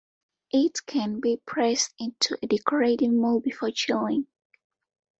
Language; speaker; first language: English; non-native, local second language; Ganda